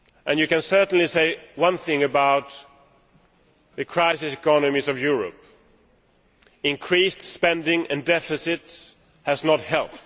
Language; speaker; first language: English; non-native, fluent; Swedish